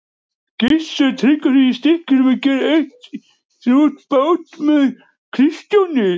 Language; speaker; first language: Icelandic; native; Icelandic